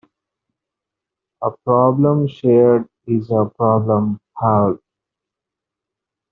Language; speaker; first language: English; non-native, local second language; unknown